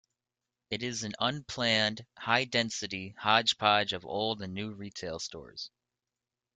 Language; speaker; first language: English; native; English